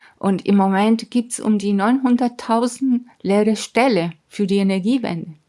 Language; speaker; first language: German; non-native, fluent; Spanish